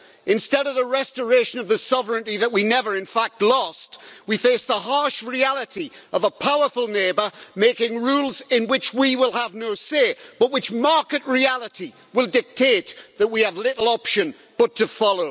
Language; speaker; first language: English; native; English